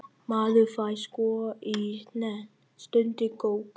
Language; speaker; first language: Icelandic; non-native, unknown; Vietnamese